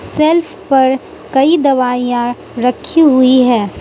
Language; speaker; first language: Hindi; non-native, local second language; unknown